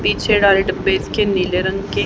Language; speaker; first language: Hindi; native; Hindi